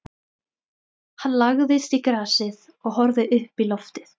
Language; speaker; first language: Icelandic; non-native, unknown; Thai